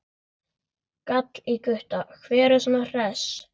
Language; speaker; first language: Icelandic; native; Icelandic